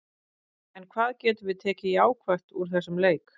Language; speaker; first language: Icelandic; native; Icelandic